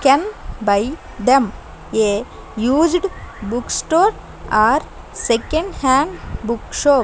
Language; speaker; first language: English; non-native, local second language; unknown